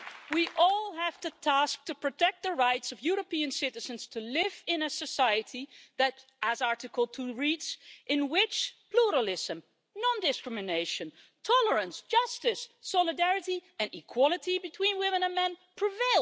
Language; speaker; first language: English; non-native, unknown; Dutch